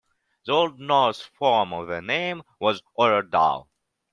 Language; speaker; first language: English; non-native, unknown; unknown